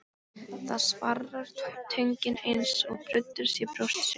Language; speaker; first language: Icelandic; non-native, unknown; Polish